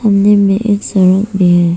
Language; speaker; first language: Hindi; non-native, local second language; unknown